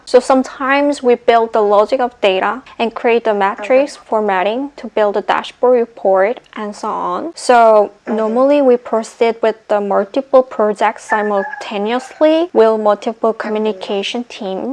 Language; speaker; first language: English; non-native, fluent; Korean